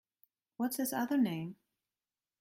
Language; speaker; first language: English; non-native, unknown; German